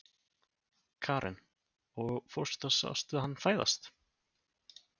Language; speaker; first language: Icelandic; native; Icelandic